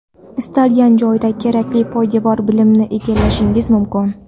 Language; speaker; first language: Uzbek; non-native, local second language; Kara-Kalpak